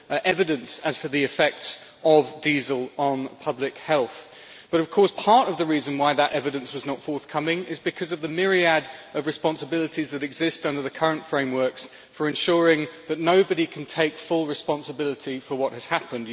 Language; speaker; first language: English; native; English